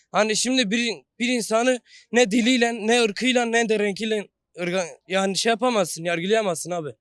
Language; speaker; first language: Turkish; non-native, local second language; Kurdish